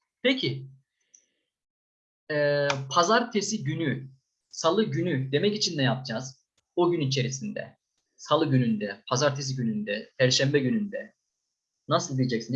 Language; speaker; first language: Turkish; native; Turkish